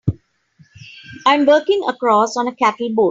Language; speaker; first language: English; non-native, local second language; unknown